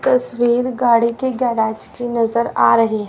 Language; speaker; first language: Hindi; native; Hindi